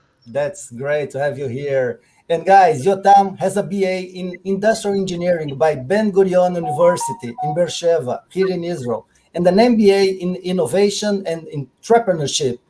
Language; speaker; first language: English; non-native, fluent; Portuguese